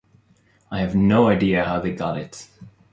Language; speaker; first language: English; non-native, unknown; Dutch